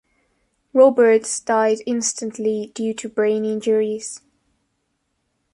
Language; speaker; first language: English; non-native, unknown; Spanish